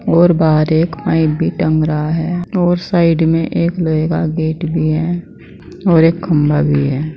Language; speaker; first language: Hindi; native; Hindi